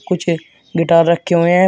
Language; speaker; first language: Hindi; native; Hindi